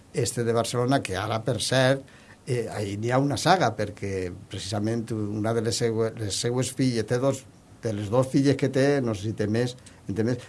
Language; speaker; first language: Catalan; non-native, local second language; Spanish